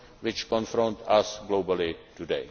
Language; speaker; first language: English; non-native, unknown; Czech